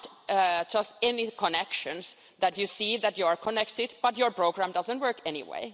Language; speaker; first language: English; non-native, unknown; Finnish